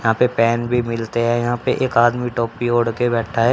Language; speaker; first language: Hindi; native; Hindi